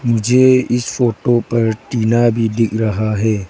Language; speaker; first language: Hindi; non-native, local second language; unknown